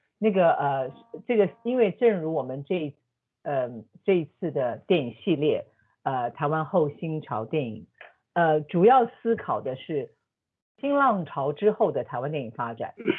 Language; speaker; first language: Chinese; native; Chinese